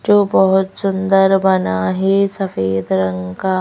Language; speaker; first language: Hindi; native; Hindi